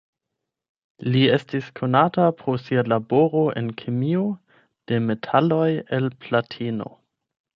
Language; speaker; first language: Esperanto; non-native, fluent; German